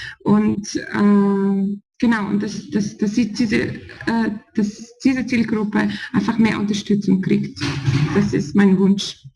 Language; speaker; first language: German; non-native, fluent; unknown